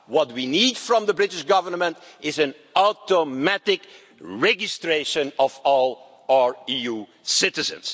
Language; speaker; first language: English; non-native, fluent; Dutch